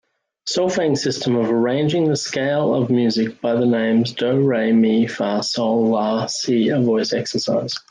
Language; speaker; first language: English; native; English